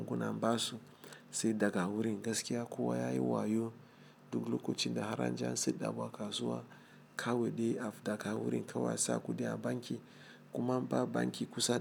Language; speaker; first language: Hausa; non-native, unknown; Igbo